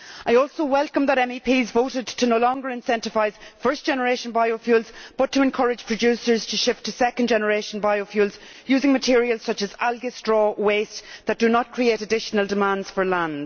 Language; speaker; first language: English; native; English